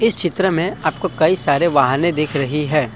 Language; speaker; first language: Hindi; non-native, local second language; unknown